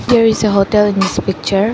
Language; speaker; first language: English; non-native, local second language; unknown